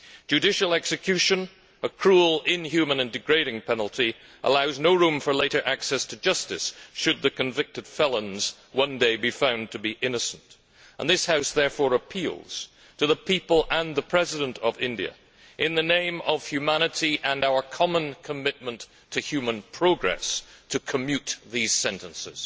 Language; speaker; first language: English; native; English